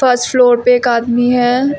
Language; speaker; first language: Hindi; native; Hindi